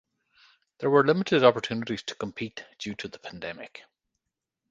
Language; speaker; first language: English; native; English